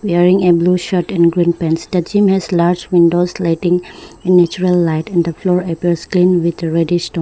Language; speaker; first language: English; non-native, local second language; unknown